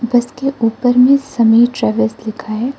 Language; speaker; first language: Hindi; non-native, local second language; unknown